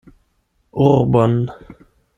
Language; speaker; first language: Esperanto; non-native, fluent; German